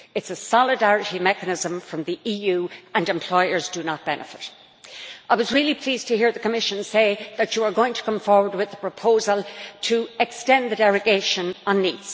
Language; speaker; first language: English; native; English